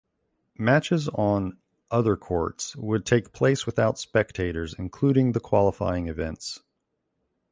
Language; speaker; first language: English; native; English